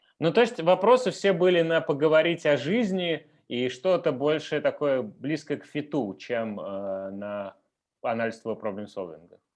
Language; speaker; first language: Russian; native; Russian